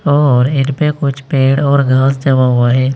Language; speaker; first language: Hindi; native; Hindi